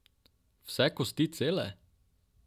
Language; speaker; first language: Slovenian; non-native, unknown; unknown